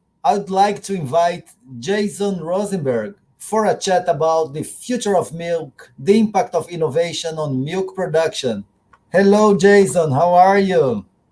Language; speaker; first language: English; non-native, fluent; Portuguese